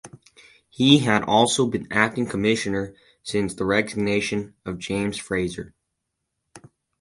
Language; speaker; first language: English; native; English